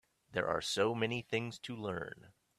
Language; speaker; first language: English; native; English